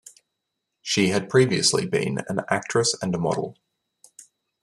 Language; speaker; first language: English; native; English